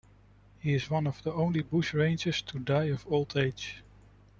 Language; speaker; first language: English; non-native, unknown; Dutch